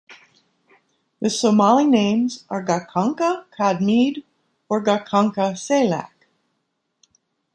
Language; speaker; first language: English; native; English